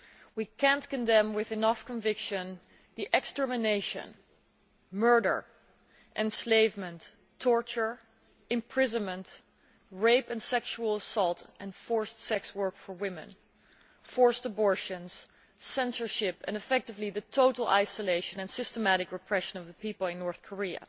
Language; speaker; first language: English; non-native, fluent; Dutch